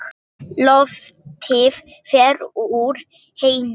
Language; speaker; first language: Icelandic; non-native, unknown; English